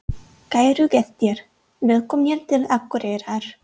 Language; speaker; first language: Icelandic; non-native, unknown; English